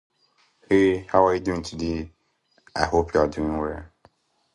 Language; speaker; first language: English; native; English